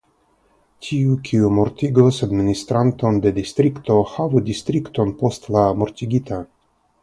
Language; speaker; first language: Esperanto; non-native, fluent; Russian